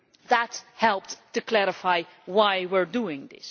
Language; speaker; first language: English; non-native, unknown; Dutch